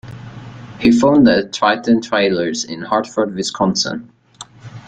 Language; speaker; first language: English; native; English